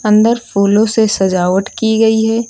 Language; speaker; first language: Hindi; native; Hindi